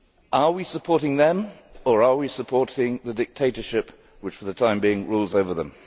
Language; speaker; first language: English; native; English